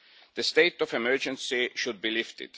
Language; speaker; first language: English; non-native, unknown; Estonian